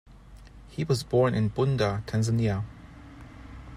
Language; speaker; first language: English; non-native, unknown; German